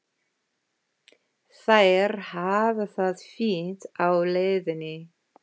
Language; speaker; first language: Icelandic; non-native, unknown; English